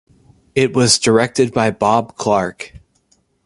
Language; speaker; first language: English; native; English